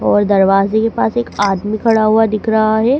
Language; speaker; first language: Hindi; native; Hindi